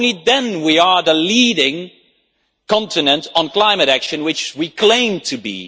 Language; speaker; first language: English; non-native, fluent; Dutch